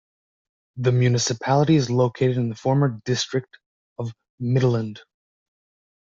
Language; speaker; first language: English; native; English